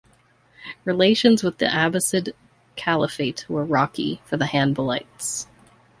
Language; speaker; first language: English; native; English